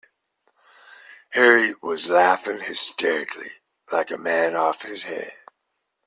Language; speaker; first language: English; native; English